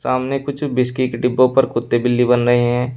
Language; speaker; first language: Hindi; native; Hindi